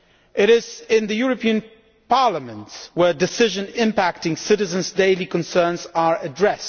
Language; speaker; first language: English; non-native, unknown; Polish